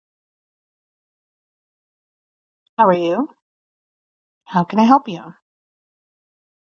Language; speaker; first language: English; native; English